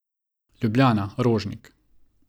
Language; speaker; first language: Slovenian; non-native, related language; Croatian